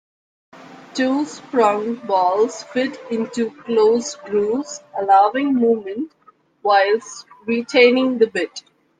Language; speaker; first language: English; non-native, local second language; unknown